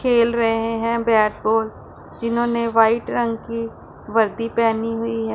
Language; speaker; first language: Hindi; non-native, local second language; Punjabi